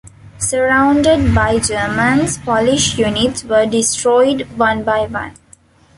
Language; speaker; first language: English; non-native, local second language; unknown